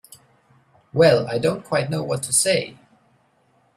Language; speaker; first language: English; non-native, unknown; German